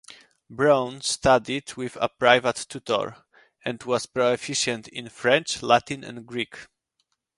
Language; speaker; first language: English; non-native, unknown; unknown